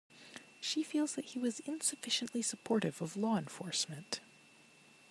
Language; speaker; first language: English; non-native, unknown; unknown